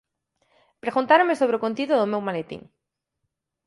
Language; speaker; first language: Galician; native; Galician